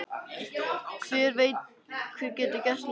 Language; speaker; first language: Icelandic; native; Icelandic